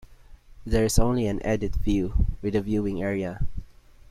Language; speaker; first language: English; non-native, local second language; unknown